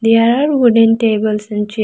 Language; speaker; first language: English; non-native, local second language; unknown